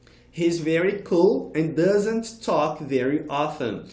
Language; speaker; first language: English; non-native, fluent; Portuguese